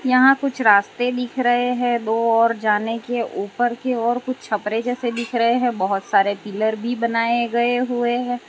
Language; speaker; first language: Hindi; non-native, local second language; Gujarati